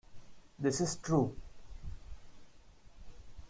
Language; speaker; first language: English; non-native, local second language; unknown